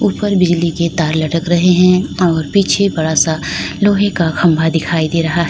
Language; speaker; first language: Hindi; native; Hindi